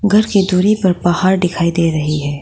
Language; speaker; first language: Hindi; non-native, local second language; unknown